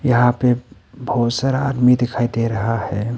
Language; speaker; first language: Hindi; non-native, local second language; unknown